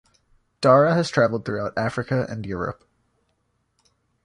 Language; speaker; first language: English; native; English